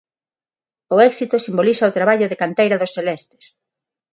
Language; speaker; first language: Galician; non-native, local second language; Spanish